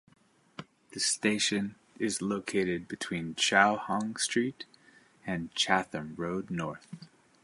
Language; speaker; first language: English; native; English